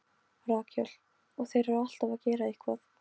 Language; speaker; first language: Icelandic; non-native, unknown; Polish